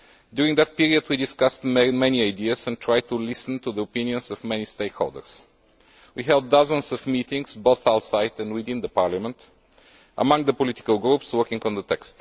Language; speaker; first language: English; non-native, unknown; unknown